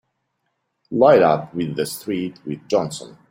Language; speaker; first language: English; native; English